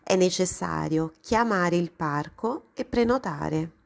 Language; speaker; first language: Italian; non-native, fluent; Portuguese